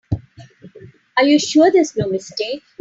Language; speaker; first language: English; non-native, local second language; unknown